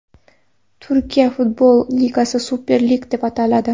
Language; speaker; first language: Uzbek; non-native, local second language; Kara-Kalpak